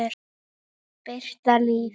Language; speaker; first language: Icelandic; native; Icelandic